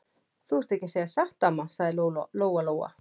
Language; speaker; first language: Icelandic; native; Icelandic